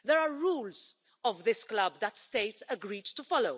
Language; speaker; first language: English; non-native, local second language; Maltese